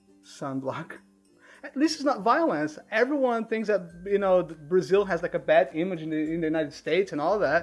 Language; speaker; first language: English; non-native, fluent; Portuguese